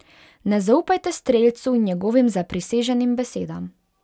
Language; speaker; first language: Slovenian; non-native, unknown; Hungarian